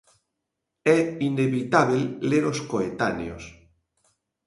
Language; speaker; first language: Galician; native; Galician